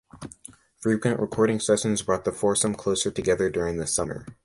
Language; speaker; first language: English; native; English